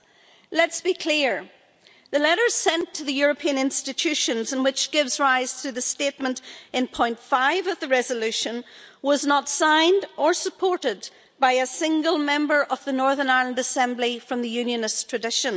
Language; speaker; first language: English; native; English